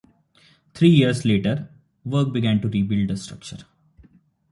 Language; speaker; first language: English; non-native, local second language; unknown